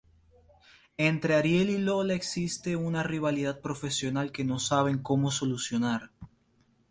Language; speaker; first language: Spanish; native; Spanish